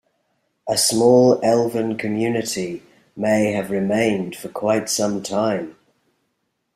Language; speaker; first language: English; native; English